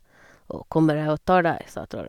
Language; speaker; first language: Norwegian; non-native, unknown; Hungarian